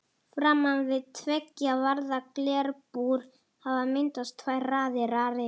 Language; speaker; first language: Icelandic; non-native, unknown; Italian